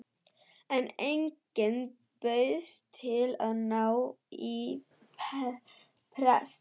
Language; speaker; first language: Icelandic; non-native, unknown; German